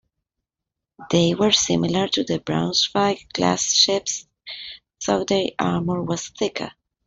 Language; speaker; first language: English; non-native, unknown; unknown